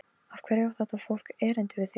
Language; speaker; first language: Icelandic; non-native, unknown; Polish